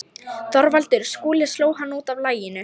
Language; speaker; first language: Icelandic; non-native, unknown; Lithuanian